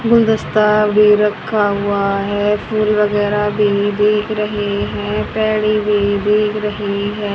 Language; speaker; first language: Hindi; native; Hindi